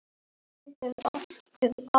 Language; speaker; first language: Icelandic; native; Icelandic